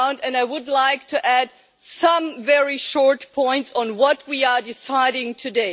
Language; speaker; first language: English; non-native, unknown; German